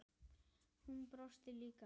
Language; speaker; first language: Icelandic; native; Icelandic